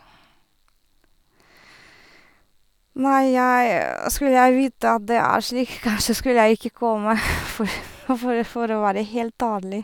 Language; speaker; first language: Norwegian; non-native, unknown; Russian